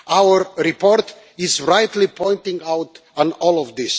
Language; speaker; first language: English; non-native, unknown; Romanian